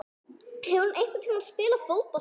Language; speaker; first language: Icelandic; non-native, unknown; English